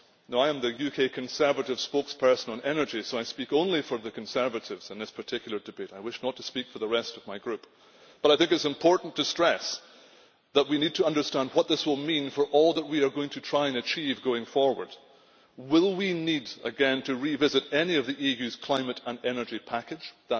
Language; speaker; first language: English; native; English